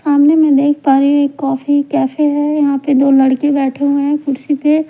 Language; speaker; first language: Hindi; non-native, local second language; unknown